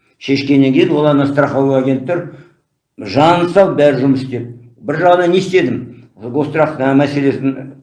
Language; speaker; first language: Kazakh; native; Kazakh